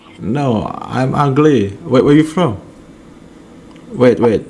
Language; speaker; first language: English; non-native, learner; Indonesian